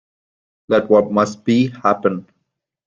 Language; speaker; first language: English; non-native, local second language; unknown